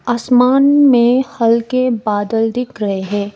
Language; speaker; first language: Hindi; non-native, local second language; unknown